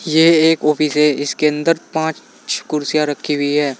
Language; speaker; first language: Hindi; native; Hindi